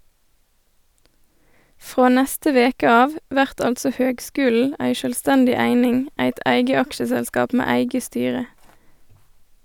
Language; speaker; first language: Norwegian; native; Norwegian